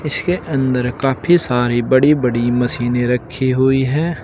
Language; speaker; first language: Hindi; native; Hindi